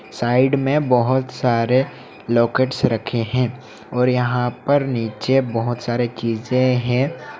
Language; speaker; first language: Hindi; non-native, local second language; Bangla